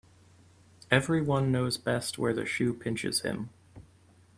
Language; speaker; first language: English; native; English